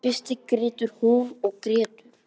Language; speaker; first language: Icelandic; non-native, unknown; English